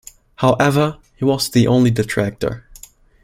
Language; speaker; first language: English; non-native, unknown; German